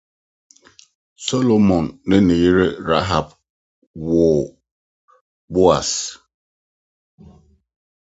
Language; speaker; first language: English; non-native, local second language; Akan